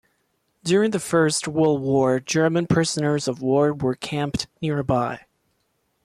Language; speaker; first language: English; non-native, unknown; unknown